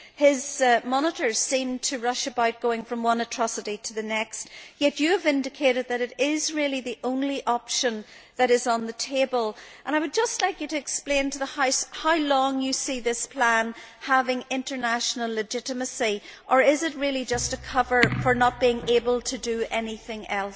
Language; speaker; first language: English; native; English